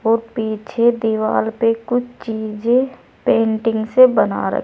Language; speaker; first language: Hindi; native; Hindi